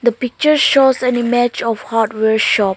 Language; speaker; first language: English; non-native, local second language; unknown